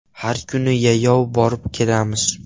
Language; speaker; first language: Uzbek; non-native, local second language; Russian